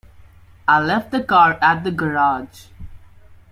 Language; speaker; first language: English; non-native, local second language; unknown